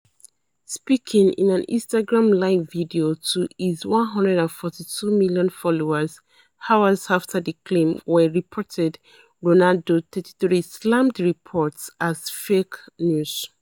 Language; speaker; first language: English; non-native, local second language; Yoruba